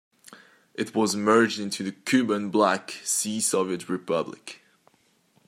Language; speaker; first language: English; non-native, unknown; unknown